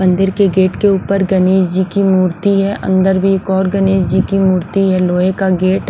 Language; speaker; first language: Hindi; non-native, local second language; Punjabi